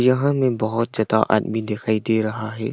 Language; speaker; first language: Hindi; non-native, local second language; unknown